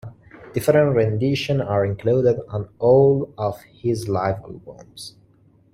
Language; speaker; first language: English; non-native, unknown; Persian